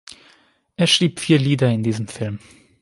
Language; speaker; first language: German; non-native, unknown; Hungarian